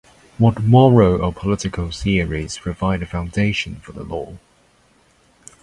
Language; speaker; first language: English; non-native, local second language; Cantonese